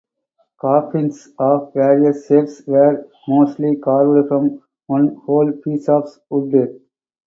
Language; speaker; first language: English; non-native, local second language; Tamil